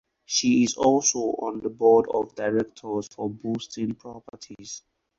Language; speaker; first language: English; non-native, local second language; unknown